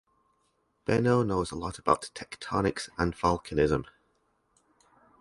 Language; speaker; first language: English; native; English